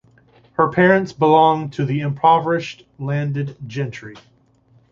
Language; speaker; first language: English; native; English